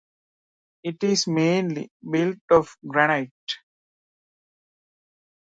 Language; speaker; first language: English; non-native, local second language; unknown